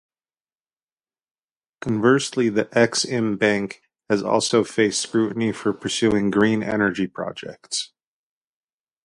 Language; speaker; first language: English; native; English